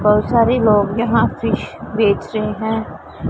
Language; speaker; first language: Hindi; non-native, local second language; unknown